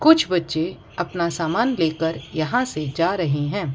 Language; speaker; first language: Hindi; non-native, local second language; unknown